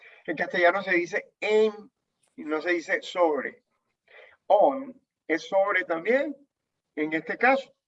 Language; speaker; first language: Spanish; native; Spanish